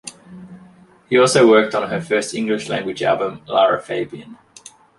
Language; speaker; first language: English; native; English